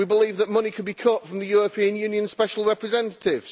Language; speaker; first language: English; native; English